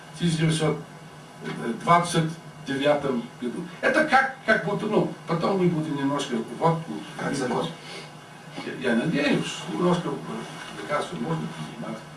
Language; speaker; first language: Russian; non-native, fluent; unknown